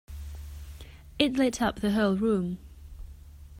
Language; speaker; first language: English; non-native, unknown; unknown